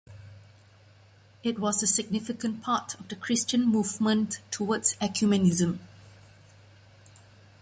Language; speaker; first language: English; non-native, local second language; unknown